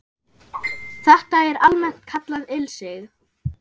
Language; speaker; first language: Icelandic; non-native, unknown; German